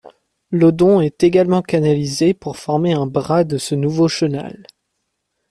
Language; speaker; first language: French; native; French